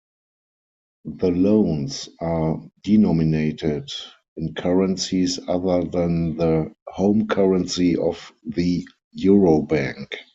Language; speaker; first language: English; non-native, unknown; German